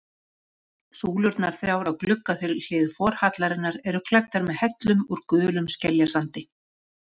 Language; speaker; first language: Icelandic; native; Icelandic